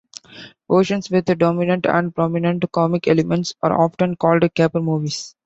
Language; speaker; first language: English; non-native, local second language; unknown